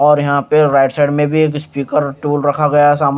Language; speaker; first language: Hindi; non-native, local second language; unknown